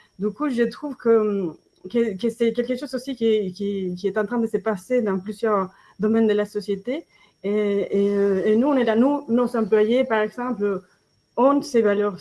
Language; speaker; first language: French; non-native, fluent; Spanish